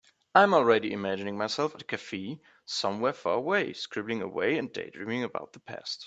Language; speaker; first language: English; non-native, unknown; German